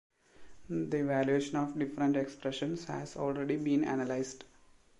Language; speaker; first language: English; non-native, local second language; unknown